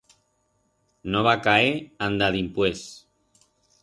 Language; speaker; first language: Aragonese; non-native, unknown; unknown